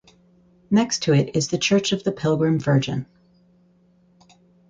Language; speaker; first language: English; native; English